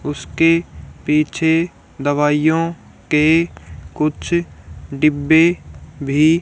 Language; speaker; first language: Hindi; native; Hindi